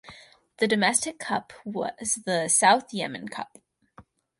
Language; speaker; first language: English; native; English